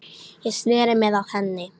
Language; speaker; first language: Icelandic; non-native, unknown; Polish